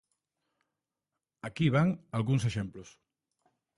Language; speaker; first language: Galician; native; Galician